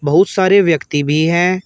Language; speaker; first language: Hindi; native; Hindi